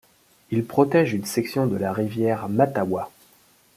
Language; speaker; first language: French; native; French